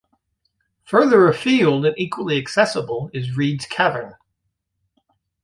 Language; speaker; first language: English; native; English